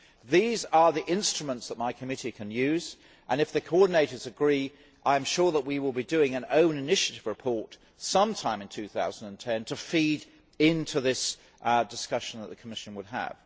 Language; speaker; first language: English; native; English